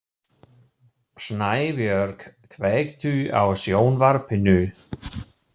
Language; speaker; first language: Icelandic; non-native, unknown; German